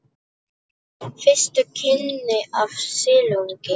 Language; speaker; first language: Icelandic; non-native, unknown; Polish